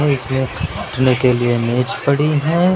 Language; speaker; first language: Hindi; native; Hindi